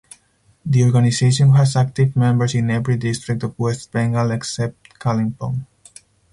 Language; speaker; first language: English; non-native, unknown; Spanish